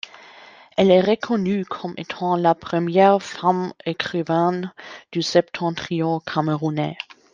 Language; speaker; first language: French; non-native, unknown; German